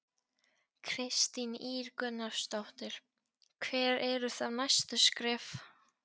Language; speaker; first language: Icelandic; non-native, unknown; Polish